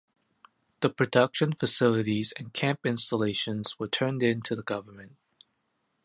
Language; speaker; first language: English; non-native, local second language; Cantonese